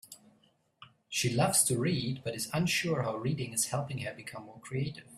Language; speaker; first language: English; non-native, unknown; German